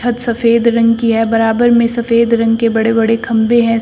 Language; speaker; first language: Hindi; native; Hindi